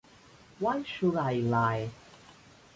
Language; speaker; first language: English; non-native, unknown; Spanish